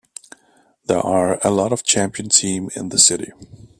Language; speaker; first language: English; native; English